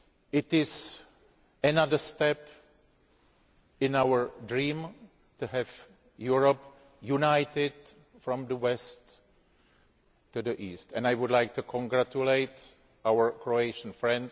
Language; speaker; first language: English; non-native, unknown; Greek